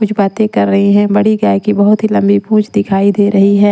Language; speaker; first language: Hindi; non-native, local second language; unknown